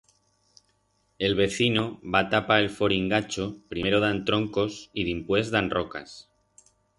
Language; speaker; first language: Aragonese; non-native, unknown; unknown